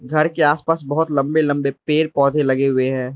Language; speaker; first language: Hindi; non-native, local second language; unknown